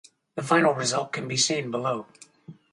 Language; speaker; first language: English; native; English